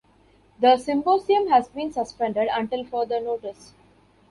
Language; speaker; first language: English; non-native, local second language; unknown